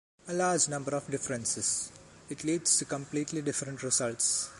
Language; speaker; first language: English; non-native, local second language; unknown